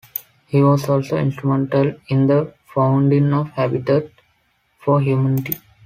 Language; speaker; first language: English; non-native, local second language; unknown